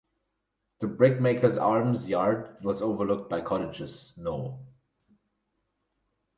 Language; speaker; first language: English; non-native, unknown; German